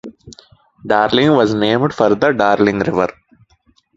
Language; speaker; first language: English; non-native, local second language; Telugu